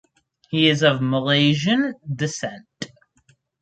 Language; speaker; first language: English; native; English